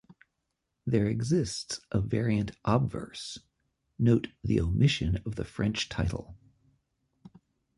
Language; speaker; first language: English; native; English